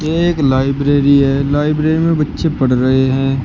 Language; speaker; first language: Hindi; native; Hindi